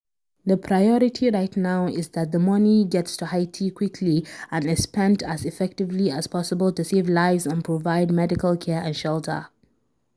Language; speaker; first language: English; non-native, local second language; Hausa